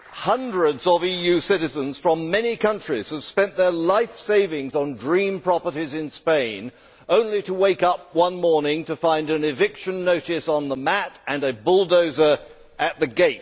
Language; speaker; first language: English; native; English